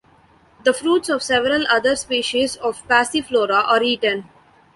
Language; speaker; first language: English; non-native, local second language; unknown